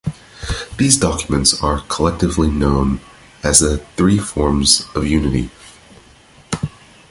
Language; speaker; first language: English; non-native, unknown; Portuguese